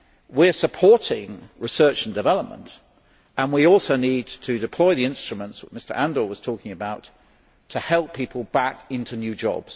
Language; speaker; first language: English; native; English